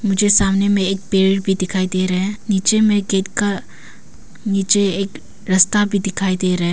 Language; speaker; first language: Hindi; early bilingual, other home language; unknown